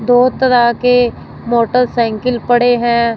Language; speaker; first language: Hindi; non-native, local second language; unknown